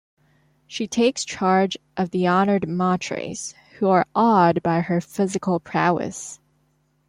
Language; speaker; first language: English; non-native, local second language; Cantonese